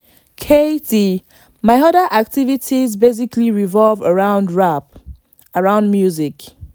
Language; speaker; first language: English; non-native, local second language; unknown